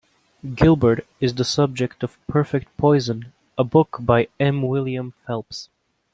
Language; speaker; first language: English; native; English